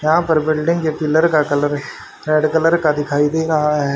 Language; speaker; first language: Hindi; native; Hindi